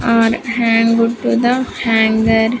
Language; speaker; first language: English; non-native, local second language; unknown